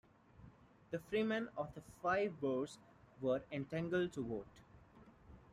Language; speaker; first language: English; non-native, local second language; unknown